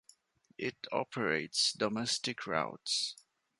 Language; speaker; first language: English; non-native, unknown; Divehi